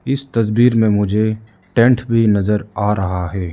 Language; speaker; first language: Hindi; non-native, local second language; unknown